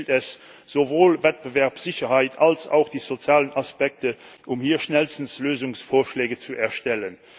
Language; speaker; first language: German; non-native, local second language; Luxembourgish